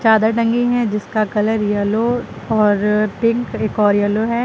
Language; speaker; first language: Hindi; native; Hindi